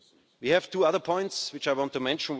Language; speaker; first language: English; non-native, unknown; German